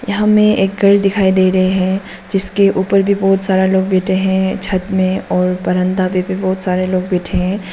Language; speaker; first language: Hindi; non-native, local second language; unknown